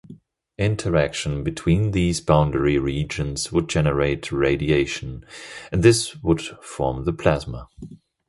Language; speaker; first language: English; non-native, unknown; German